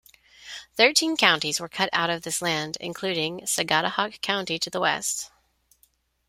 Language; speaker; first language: English; non-native, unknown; Spanish